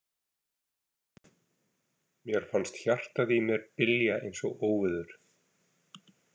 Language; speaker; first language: Icelandic; native; Icelandic